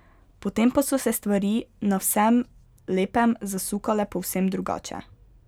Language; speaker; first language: Slovenian; native; Slovenian